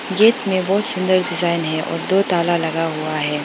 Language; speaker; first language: Hindi; non-native, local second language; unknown